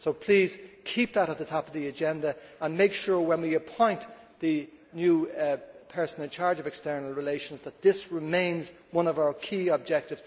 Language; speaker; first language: English; native; English